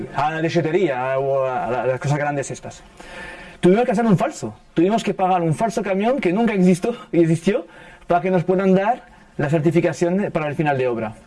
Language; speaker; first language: Spanish; early bilingual, heritage; French